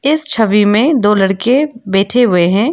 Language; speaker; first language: Hindi; non-native, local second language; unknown